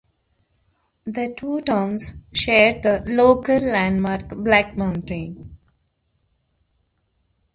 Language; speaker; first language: English; non-native, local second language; Telugu